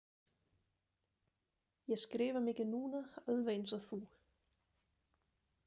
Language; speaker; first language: Icelandic; non-native, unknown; German